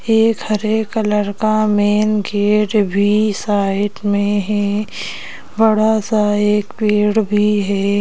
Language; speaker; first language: Hindi; native; Hindi